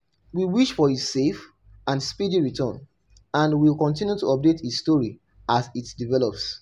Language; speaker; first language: English; non-native, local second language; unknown